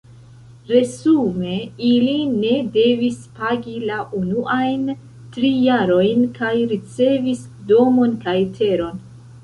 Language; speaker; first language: Esperanto; non-native, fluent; Central Kurdish